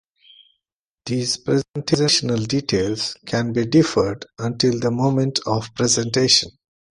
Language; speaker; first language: English; non-native, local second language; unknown